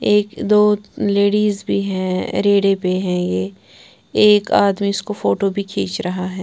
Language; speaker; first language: Hindi; non-native, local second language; Punjabi